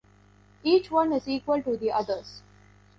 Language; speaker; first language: English; non-native, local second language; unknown